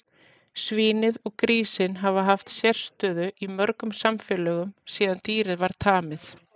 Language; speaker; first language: Icelandic; native; Icelandic